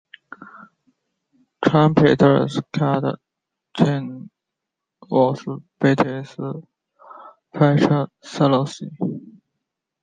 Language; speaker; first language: English; non-native, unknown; Chinese